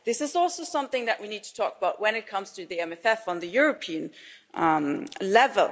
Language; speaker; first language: English; non-native, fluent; German